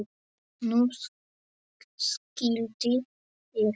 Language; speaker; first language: Icelandic; non-native, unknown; Polish